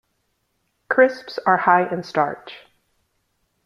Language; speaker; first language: English; native; English